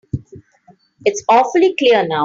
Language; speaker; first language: English; non-native, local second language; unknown